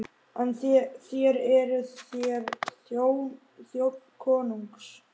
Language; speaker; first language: Icelandic; native; Icelandic